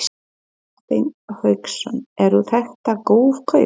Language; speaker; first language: Icelandic; non-native, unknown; Polish